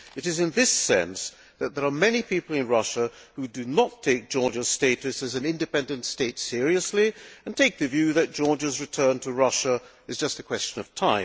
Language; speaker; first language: English; non-native, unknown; Hungarian